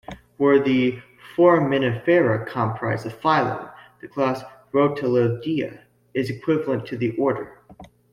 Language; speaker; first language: English; native; English